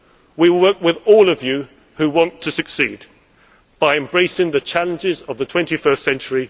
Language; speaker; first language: English; native; English